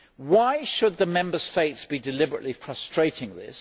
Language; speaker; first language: English; native; English